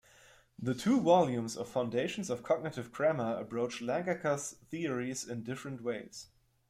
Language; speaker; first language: English; non-native, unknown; German